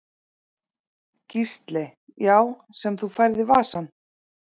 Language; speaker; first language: Icelandic; native; Icelandic